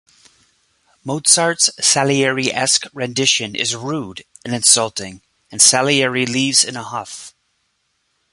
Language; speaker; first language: English; native; English